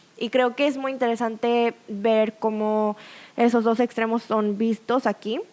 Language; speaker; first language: Spanish; early bilingual, other home language; Korean